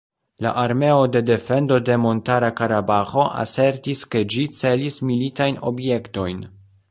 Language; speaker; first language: Esperanto; non-native, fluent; Polish